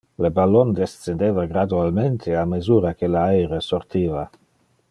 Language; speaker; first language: Interlingua; non-native, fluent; Dutch